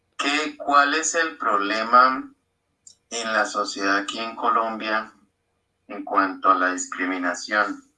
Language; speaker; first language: Spanish; native; Spanish